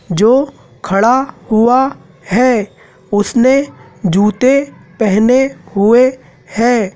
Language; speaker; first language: Hindi; native; Hindi